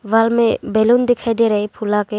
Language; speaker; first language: Hindi; non-native, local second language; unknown